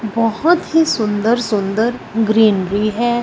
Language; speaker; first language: Hindi; non-native, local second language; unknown